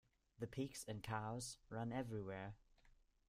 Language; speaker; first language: English; non-native, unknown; German